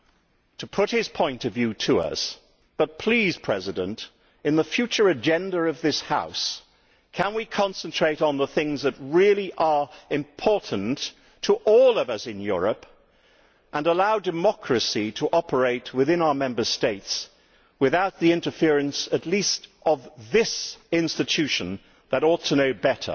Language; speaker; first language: English; native; English